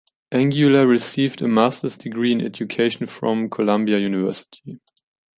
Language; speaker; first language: English; non-native, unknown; German